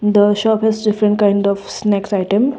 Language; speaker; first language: English; non-native, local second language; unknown